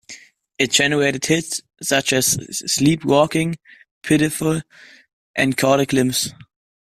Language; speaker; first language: English; non-native, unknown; German